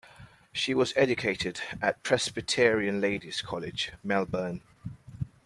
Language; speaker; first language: English; native; English